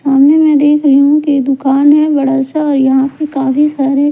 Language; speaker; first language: Hindi; non-native, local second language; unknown